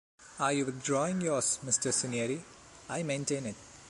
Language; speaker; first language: English; non-native, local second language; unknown